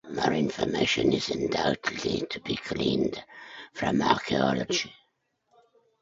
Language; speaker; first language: English; native; English